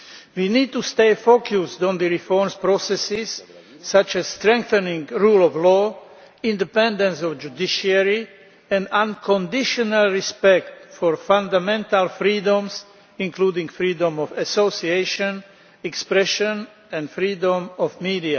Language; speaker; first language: English; non-native, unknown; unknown